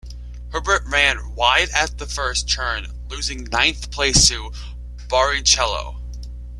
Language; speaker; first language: English; native; English